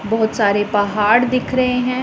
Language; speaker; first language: Hindi; non-native, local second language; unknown